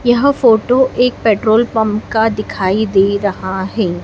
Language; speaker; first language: Hindi; native; Hindi